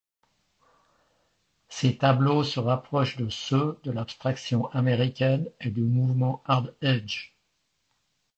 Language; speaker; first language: French; native; French